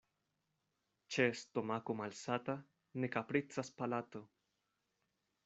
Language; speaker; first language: Esperanto; non-native, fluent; Spanish